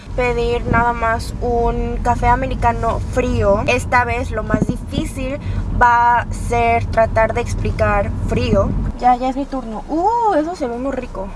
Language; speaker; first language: Spanish; early bilingual, other home language; Korean